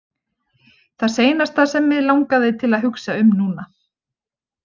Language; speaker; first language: Icelandic; native; Icelandic